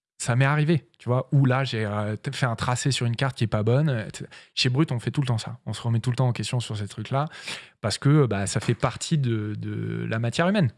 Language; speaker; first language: French; native; French